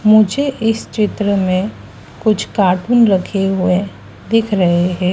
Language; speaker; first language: Hindi; native; Hindi